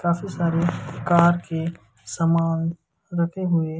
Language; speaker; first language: Hindi; native; Hindi